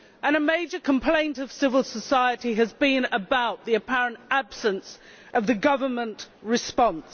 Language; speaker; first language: English; native; English